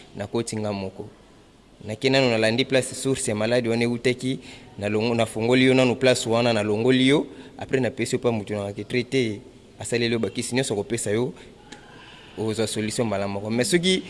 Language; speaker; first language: Lingala; non-native, local second language; Kongo